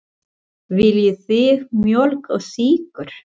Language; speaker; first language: Icelandic; non-native, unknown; Spanish